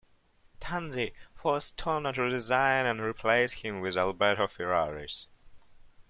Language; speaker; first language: English; non-native, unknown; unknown